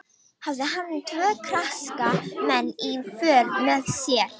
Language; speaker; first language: Icelandic; non-native, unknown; Romanian